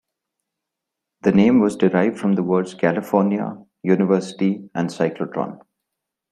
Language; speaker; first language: English; non-native, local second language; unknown